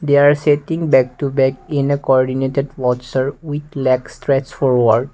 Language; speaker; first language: English; non-native, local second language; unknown